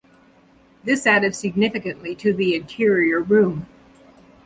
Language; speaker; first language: English; native; English